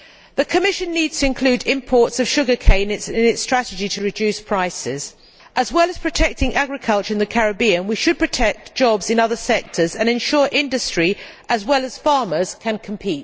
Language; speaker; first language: English; native; English